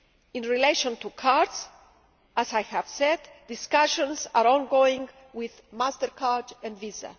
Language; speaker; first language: English; non-native, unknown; Greek